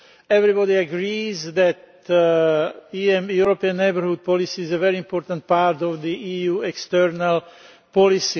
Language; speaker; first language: English; non-native, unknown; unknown